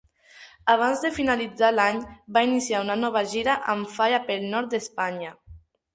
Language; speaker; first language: Catalan; non-native, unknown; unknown